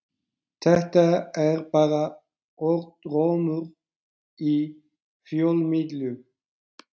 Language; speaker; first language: Icelandic; non-native, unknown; Turkish